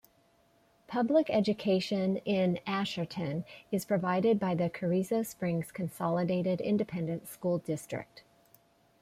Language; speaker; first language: English; native; English